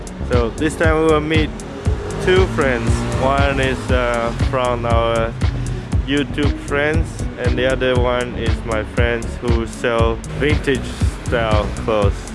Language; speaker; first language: English; non-native, fluent; Chinese